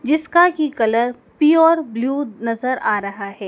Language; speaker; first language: Hindi; native; Hindi